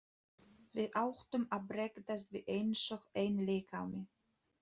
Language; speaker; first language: Icelandic; non-native, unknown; Polish